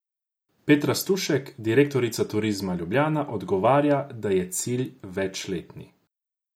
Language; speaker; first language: Slovenian; non-native, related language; Croatian